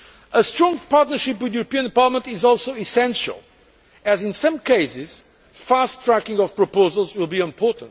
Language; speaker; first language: English; non-native, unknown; Portuguese